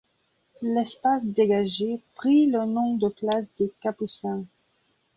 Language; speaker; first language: French; non-native, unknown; Belarusian